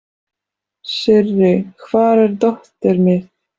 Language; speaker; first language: Icelandic; non-native, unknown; Polish